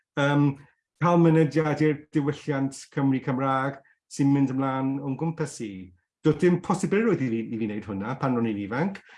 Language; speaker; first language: Welsh; non-native, local second language; English